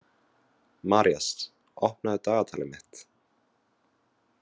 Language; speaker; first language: Icelandic; non-native, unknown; Vietnamese